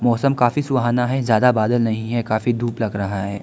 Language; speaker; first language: Hindi; non-native, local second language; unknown